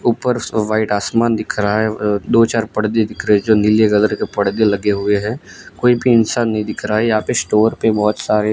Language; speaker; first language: Hindi; non-native, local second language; Gujarati